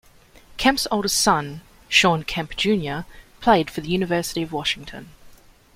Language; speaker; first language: English; native; English